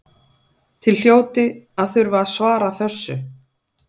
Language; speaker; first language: Icelandic; native; Icelandic